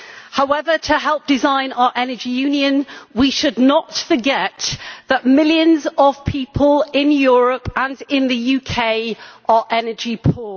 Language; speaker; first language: English; native; English